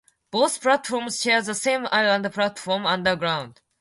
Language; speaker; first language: English; non-native, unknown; Japanese